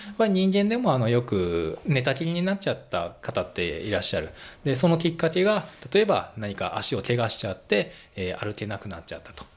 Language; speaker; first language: Japanese; native; Japanese